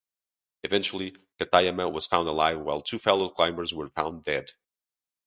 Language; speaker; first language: English; non-native, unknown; Portuguese